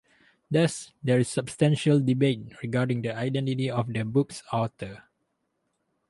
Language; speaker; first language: English; non-native, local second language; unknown